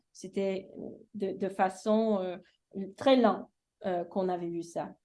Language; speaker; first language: French; early bilingual, heritage; English